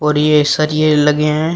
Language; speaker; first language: Hindi; native; Hindi